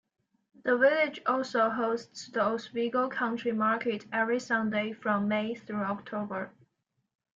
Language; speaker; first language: English; non-native, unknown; Chinese